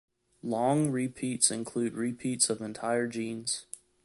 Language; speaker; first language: English; native; English